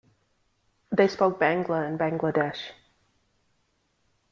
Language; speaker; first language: English; native; English